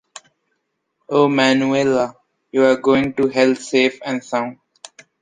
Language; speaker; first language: English; non-native, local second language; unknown